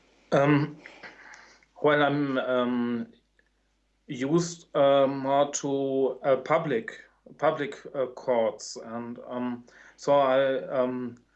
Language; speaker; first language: English; non-native, fluent; German